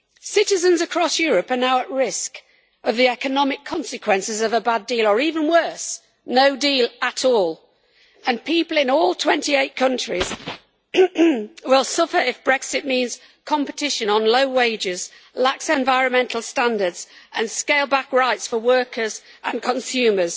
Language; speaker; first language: English; native; English